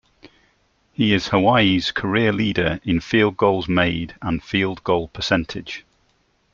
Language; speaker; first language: English; native; English